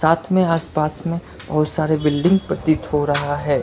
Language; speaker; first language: Hindi; non-native, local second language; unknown